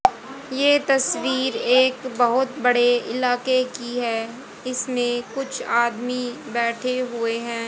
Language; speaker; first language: Hindi; native; Hindi